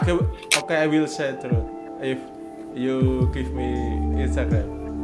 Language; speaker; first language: English; non-native, learner; Indonesian